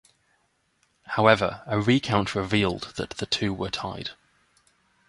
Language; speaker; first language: English; native; English